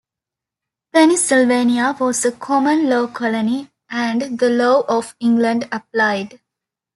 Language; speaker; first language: English; non-native, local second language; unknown